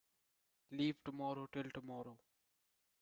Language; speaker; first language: English; non-native, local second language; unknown